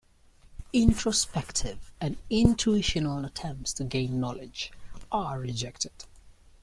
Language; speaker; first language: English; native; English